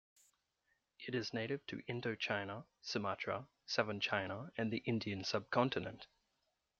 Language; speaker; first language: English; native; English